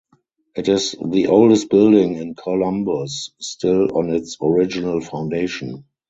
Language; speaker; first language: English; non-native, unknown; German